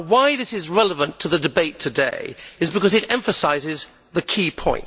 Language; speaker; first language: English; native; English